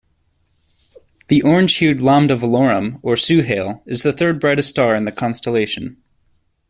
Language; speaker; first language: English; native; English